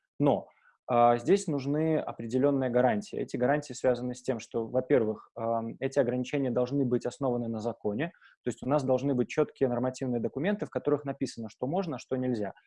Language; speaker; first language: Russian; native; Russian